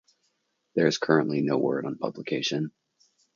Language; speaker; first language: English; native; English